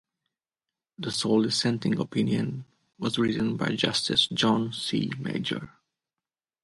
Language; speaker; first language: English; non-native, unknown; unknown